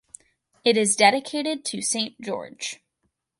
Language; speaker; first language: English; native; English